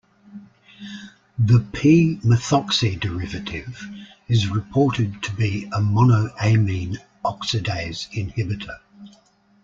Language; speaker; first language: English; native; English